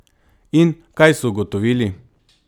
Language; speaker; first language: Slovenian; non-native, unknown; Macedonian